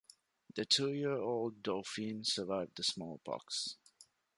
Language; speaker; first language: English; non-native, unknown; Divehi